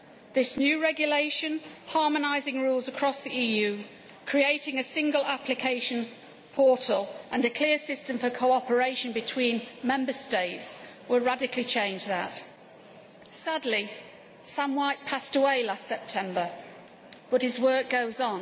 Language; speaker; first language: English; native; English